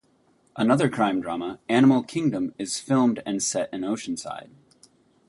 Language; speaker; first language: English; native; English